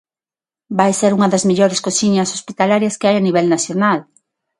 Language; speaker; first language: Galician; non-native, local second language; Spanish